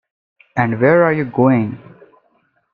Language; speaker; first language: English; non-native, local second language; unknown